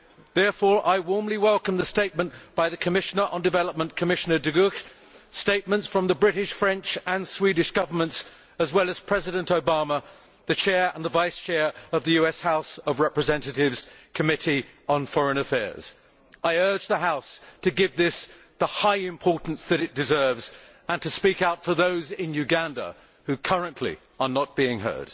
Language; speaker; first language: English; native; English